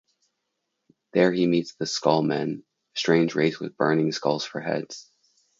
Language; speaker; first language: English; native; English